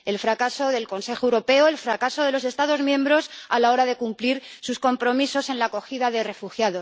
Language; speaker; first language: Spanish; native; Spanish